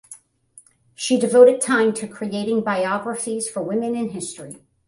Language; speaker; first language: English; native; English